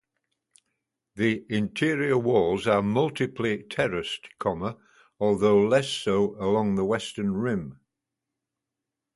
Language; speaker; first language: English; native; English